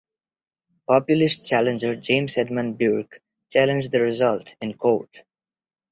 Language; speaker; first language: English; non-native, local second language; Bangla